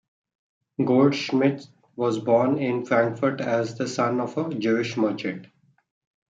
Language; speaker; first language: English; non-native, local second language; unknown